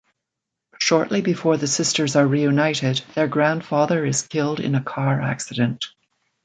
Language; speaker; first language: English; native; English